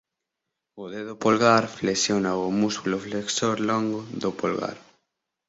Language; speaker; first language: Galician; native; Galician